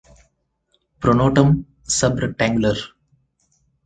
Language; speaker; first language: English; non-native, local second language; Telugu